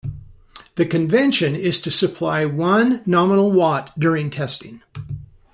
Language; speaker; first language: English; native; English